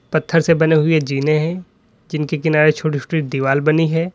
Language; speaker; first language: Hindi; native; Hindi